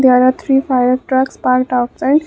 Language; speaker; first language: English; non-native, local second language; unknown